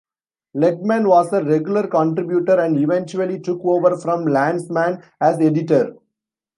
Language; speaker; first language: English; non-native, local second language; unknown